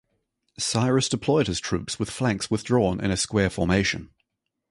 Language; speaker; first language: English; native; English